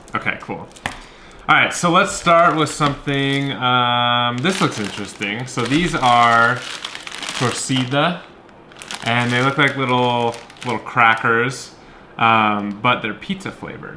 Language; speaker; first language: English; native; English